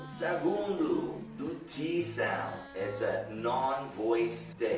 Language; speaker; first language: English; native; English